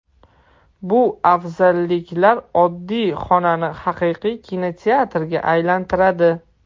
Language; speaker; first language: Uzbek; non-native, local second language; Russian